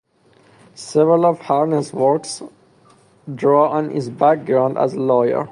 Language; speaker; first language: English; non-native, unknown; Persian